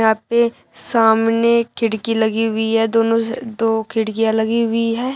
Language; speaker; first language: Hindi; native; Hindi